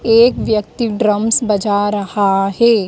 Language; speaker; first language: Hindi; native; Hindi